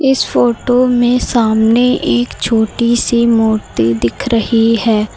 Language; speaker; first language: Hindi; native; Hindi